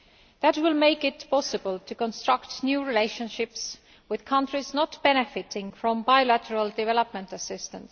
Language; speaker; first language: English; non-native, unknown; Estonian